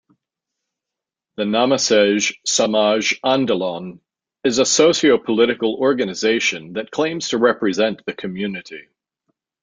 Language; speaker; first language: English; native; English